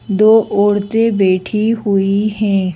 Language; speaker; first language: Hindi; native; Hindi